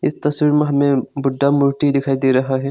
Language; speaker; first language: Hindi; non-native, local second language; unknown